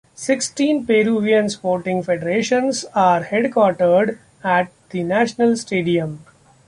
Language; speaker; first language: English; non-native, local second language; Marathi